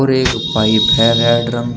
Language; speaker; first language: Hindi; native; Hindi